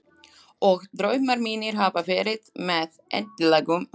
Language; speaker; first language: Icelandic; non-native, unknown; Slovak